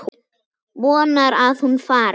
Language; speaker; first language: Icelandic; native; Icelandic